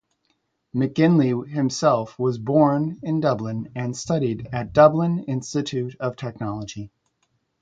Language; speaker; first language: English; native; English